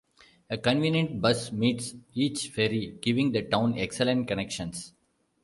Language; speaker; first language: English; non-native, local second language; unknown